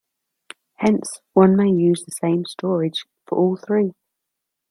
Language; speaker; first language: English; native; English